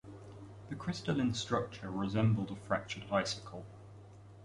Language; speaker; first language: English; native; English